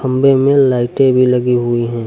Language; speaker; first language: Hindi; native; Hindi